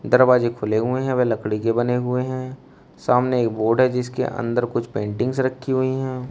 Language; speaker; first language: Hindi; native; Hindi